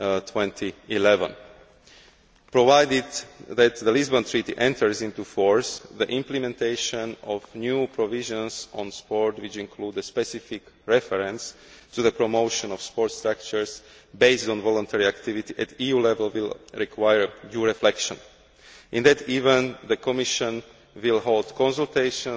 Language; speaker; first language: English; non-native, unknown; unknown